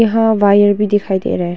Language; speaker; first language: Hindi; non-native, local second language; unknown